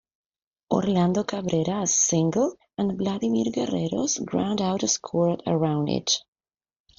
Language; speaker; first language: English; non-native, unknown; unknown